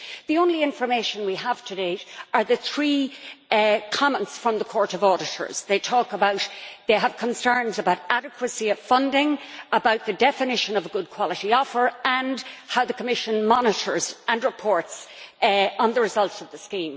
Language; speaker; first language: English; native; English